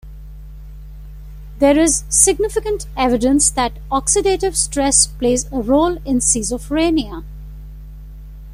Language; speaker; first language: English; non-native, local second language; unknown